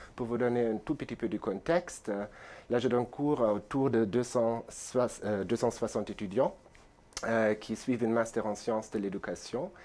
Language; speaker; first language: French; non-native, fluent; German